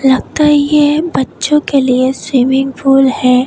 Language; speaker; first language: Hindi; non-native, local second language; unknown